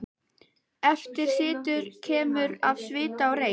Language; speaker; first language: Icelandic; native; Icelandic